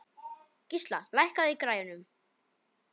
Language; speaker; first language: Icelandic; non-native, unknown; Polish